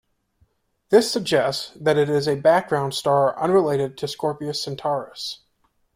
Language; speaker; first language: English; native; English